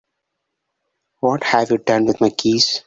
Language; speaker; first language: English; non-native, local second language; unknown